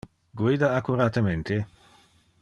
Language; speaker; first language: Interlingua; non-native, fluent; Dutch